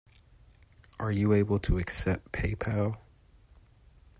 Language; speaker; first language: English; native; English